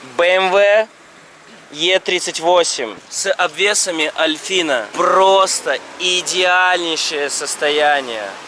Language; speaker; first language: Russian; native; Russian